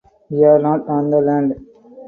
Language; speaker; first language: English; non-native, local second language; Tamil